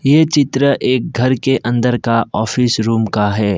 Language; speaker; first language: Hindi; non-native, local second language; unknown